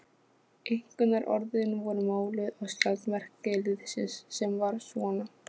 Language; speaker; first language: Icelandic; non-native, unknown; Polish